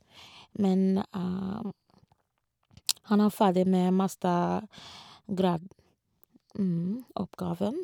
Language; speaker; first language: Norwegian; non-native, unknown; Ga